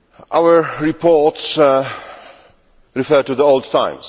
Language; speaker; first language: English; non-native, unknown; Polish